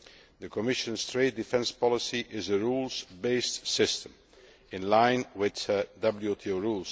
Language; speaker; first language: English; non-native, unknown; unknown